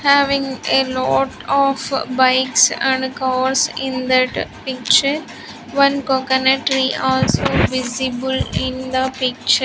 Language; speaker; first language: English; non-native, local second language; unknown